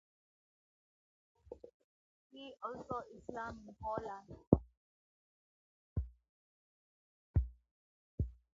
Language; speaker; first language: English; non-native, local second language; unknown